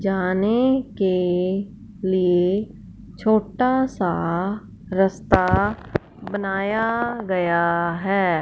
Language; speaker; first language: Hindi; non-native, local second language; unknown